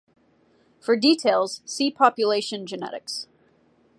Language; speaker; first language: English; native; English